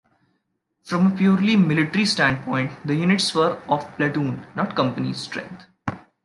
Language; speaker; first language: English; non-native, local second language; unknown